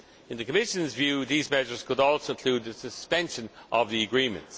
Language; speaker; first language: English; non-native, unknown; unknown